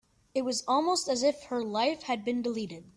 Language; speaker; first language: English; native; English